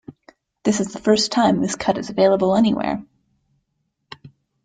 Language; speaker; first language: English; non-native, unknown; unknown